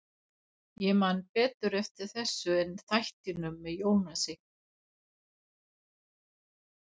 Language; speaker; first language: Icelandic; non-native, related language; Danish